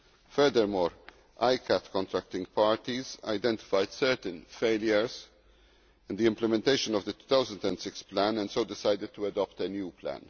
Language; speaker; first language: English; non-native, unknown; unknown